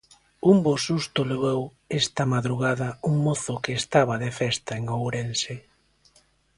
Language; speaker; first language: Galician; native; Galician